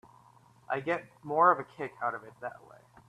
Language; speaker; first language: English; native; English